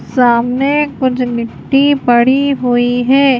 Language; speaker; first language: Hindi; native; Hindi